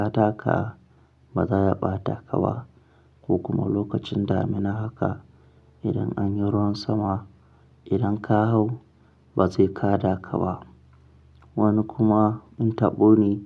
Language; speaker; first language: Hausa; non-native, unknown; Akan